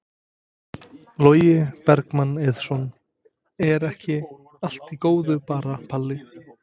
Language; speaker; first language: Icelandic; non-native, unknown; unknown